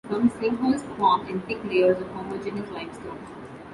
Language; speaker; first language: English; non-native, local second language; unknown